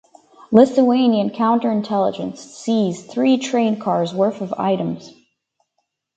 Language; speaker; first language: English; native; English